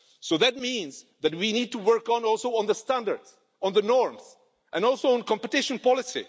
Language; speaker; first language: English; non-native, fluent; Czech